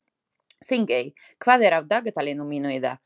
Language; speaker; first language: Icelandic; non-native, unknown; Slovak